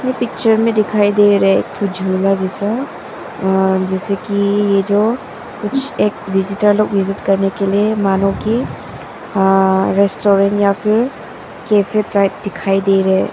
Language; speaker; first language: Hindi; early bilingual, other home language; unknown